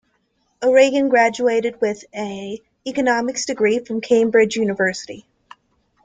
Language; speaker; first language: English; native; English